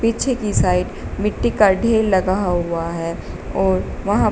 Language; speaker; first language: Hindi; native; Hindi